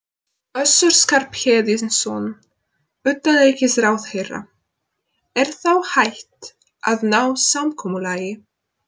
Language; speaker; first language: Icelandic; non-native, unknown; Polish